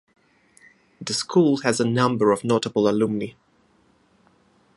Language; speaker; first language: English; non-native, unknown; Italian